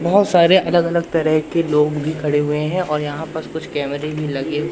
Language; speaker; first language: Hindi; native; Hindi